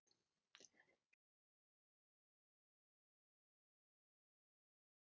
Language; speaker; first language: Icelandic; native; Icelandic